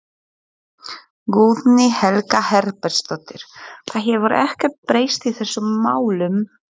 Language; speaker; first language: Icelandic; non-native, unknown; Polish